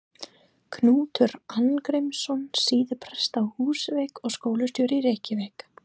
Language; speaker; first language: Icelandic; non-native, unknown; English